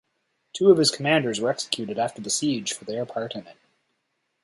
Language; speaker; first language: English; native; English